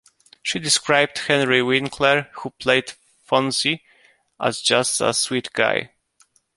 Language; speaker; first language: English; non-native, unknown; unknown